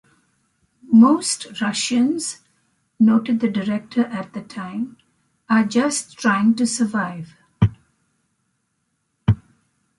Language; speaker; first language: English; non-native, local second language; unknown